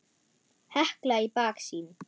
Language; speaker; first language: Icelandic; non-native, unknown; German